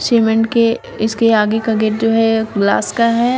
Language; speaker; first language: Hindi; native; Hindi